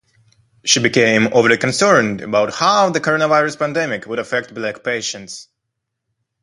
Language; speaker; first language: English; non-native, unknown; Russian